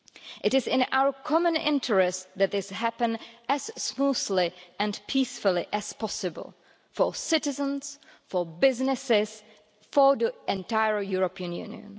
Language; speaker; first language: English; non-native, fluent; Czech